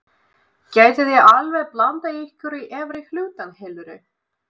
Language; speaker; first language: Icelandic; non-native, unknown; Russian